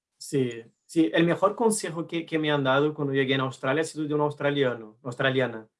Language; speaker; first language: Spanish; non-native, related language; Portuguese